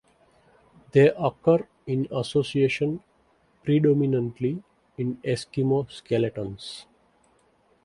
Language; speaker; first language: English; non-native, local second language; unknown